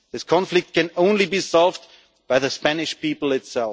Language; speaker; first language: English; non-native, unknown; German